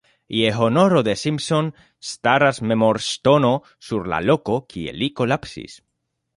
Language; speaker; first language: Esperanto; non-native, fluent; Spanish